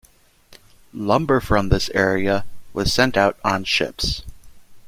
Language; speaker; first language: English; native; English